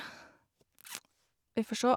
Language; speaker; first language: Norwegian; native; Norwegian